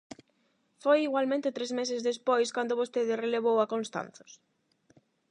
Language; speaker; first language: Galician; non-native, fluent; Spanish